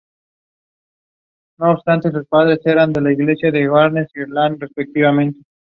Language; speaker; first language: English; non-native, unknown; Spanish